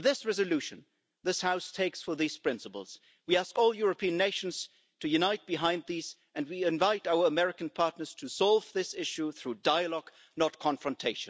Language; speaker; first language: English; non-native, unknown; German